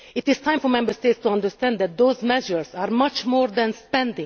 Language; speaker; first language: English; non-native, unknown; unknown